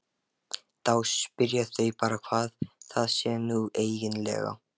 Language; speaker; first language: Icelandic; non-native, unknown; Lithuanian